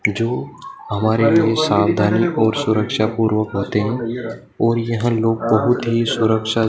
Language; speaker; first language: Hindi; native; Hindi